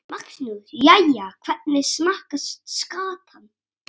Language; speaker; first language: Icelandic; native; Icelandic